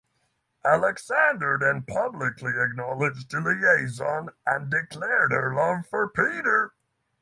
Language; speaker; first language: English; non-native, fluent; Norwegian